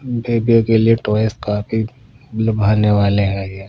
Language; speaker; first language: Hindi; non-native, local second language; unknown